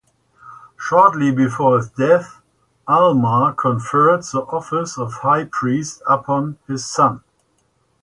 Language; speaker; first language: English; native; English